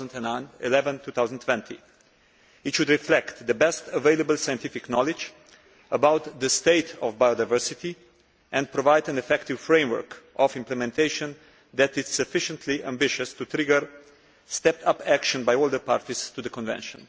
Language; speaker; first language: English; non-native, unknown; Slovenian